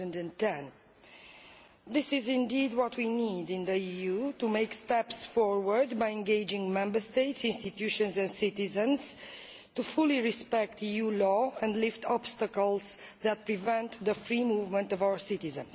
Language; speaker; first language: English; non-native, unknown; Romanian